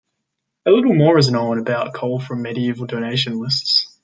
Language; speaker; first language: English; native; English